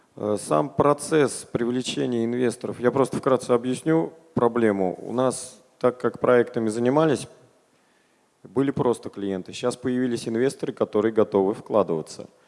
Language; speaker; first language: Russian; native; Russian